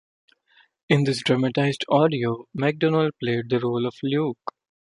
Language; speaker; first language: English; non-native, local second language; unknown